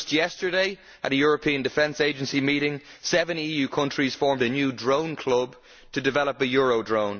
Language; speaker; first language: English; native; English